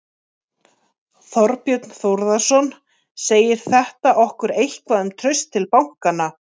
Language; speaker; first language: Icelandic; native; Icelandic